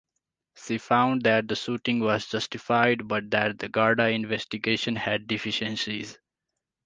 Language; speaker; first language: English; non-native, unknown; Nepali